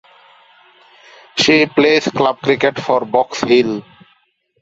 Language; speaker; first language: English; non-native, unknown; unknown